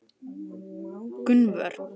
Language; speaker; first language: Icelandic; native; Icelandic